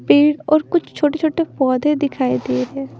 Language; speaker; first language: Hindi; non-native, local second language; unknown